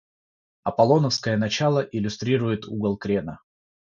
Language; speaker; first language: Russian; non-native, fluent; Georgian